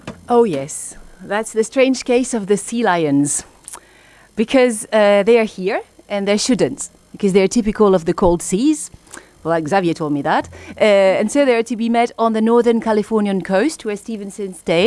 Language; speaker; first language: English; non-native, fluent; French